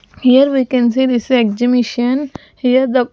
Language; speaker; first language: English; non-native, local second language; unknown